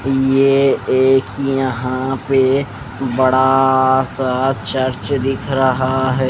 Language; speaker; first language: Hindi; non-native, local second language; Punjabi